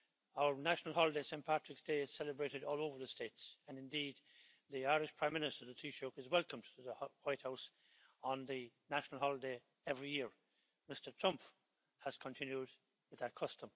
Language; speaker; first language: English; native; English